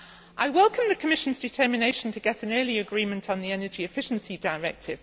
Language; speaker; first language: English; native; English